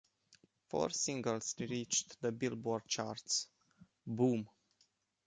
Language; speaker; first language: English; non-native, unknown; Romanian